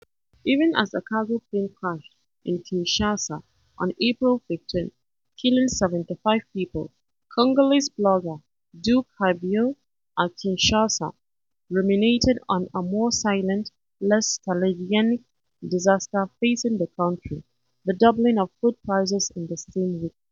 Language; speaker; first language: English; non-native, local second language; Hausa